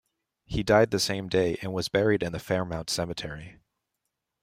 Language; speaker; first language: English; native; English